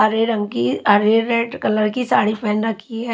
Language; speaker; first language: Hindi; native; Hindi